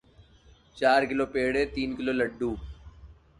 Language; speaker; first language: English; non-native, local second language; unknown